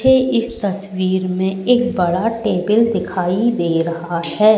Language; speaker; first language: Hindi; native; Hindi